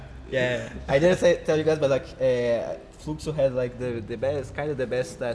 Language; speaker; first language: English; non-native, fluent; Portuguese